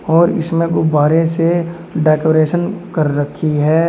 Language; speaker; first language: Hindi; native; Hindi